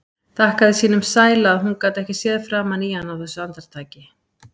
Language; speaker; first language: Icelandic; native; Icelandic